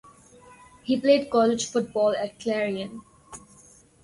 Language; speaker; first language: English; non-native, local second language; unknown